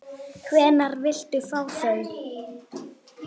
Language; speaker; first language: Icelandic; native; Icelandic